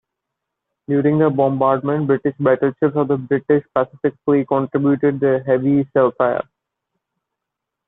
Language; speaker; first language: English; non-native, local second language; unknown